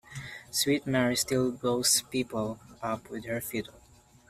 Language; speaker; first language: English; non-native, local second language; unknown